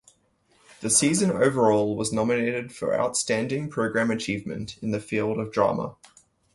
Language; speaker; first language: English; native; English